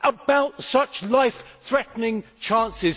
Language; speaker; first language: English; native; English